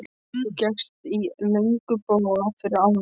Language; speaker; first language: Icelandic; non-native, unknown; Polish